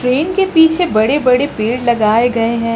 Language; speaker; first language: Hindi; native; Hindi